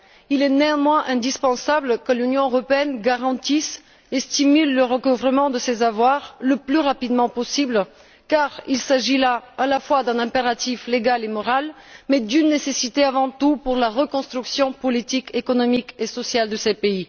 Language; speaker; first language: French; non-native, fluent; Bulgarian